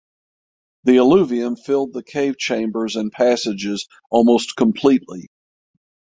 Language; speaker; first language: English; native; English